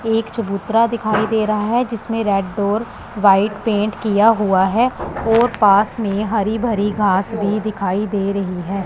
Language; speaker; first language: Hindi; non-native, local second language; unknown